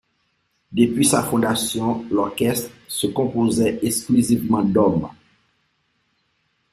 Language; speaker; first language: French; non-native, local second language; Haitian Creole